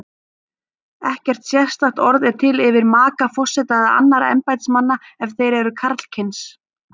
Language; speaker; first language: Icelandic; native; Icelandic